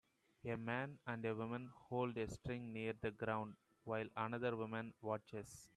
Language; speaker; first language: English; non-native, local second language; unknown